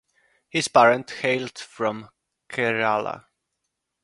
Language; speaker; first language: English; non-native, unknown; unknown